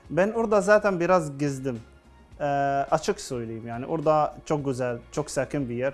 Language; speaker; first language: Turkish; non-native, learner; Arabic